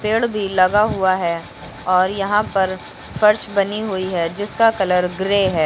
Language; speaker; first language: Hindi; native; Hindi